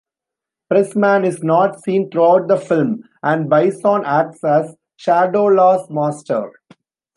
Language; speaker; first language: English; non-native, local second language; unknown